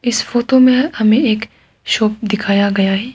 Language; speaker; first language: Hindi; non-native, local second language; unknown